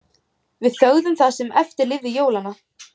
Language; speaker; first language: Icelandic; native; Icelandic